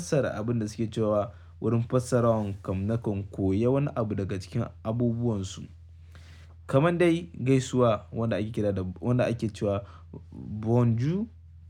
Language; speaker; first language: Hausa; native; Hausa